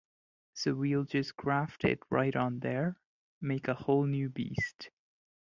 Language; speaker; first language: English; non-native, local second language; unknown